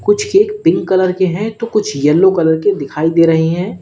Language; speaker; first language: Hindi; native; Hindi